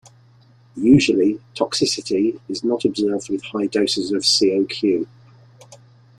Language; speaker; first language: English; native; English